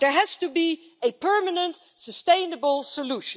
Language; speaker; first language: English; non-native, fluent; Dutch